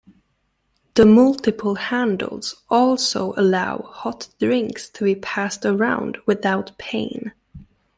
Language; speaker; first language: English; native; English